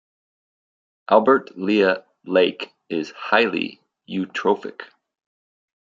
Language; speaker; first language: English; native; English